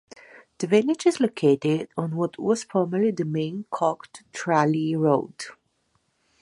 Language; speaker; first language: English; non-native, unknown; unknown